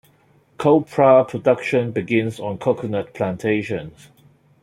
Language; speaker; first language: English; non-native, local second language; Cantonese